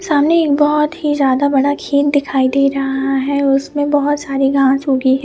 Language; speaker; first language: Hindi; non-native, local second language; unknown